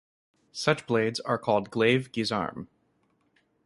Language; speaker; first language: English; native; English